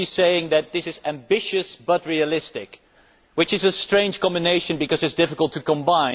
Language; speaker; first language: English; non-native, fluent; Dutch